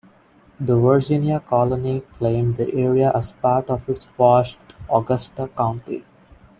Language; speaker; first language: English; non-native, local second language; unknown